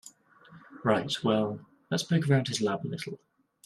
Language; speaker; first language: English; native; English